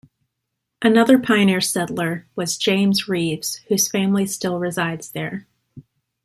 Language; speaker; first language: English; native; English